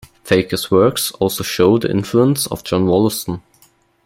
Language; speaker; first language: English; non-native, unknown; German